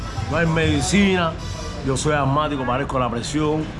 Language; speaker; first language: Spanish; native; Spanish